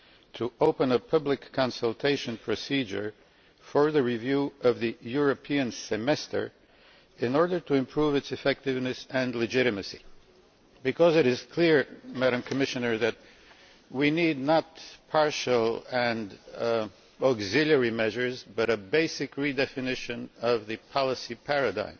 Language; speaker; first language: English; non-native, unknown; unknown